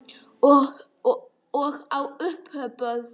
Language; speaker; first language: Icelandic; non-native, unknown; Polish